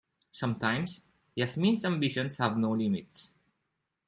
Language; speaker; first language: English; non-native, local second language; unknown